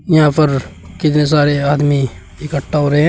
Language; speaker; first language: Hindi; native; Hindi